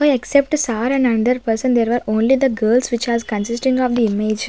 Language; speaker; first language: English; non-native, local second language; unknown